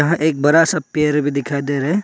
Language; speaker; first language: Hindi; non-native, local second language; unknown